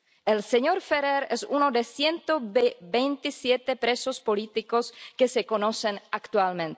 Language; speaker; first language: Spanish; non-native, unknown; Czech